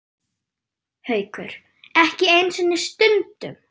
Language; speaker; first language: Icelandic; non-native, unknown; German